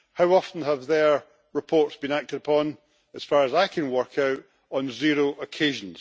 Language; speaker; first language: English; native; English